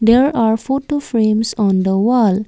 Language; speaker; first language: English; non-native, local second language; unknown